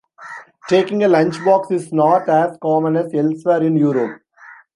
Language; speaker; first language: English; non-native, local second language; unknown